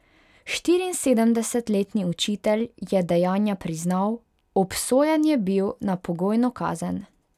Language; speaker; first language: Slovenian; non-native, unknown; Hungarian